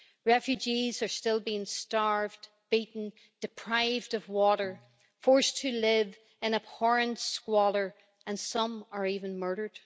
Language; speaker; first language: English; native; English